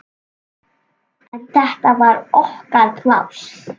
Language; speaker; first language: Icelandic; native; Icelandic